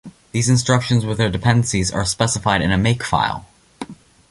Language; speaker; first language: English; native; English